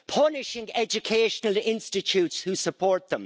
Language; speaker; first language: English; native; English